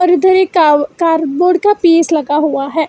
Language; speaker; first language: Hindi; non-native, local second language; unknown